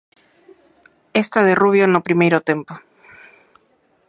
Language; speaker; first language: Galician; native; Galician